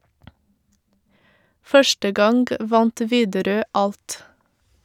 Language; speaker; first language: Norwegian; non-native, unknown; Portuguese